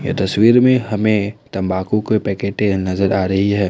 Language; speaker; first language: Hindi; non-native, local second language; Assamese